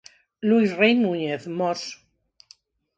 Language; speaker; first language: Galician; non-native, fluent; Spanish